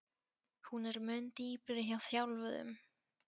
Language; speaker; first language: Icelandic; non-native, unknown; Polish